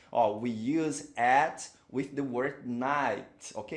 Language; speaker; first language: English; non-native, fluent; Portuguese